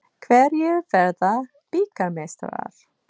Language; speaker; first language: Icelandic; non-native, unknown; English